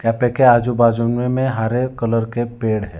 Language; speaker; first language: Hindi; non-native, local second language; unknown